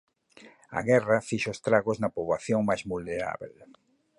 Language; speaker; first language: Galician; native; Galician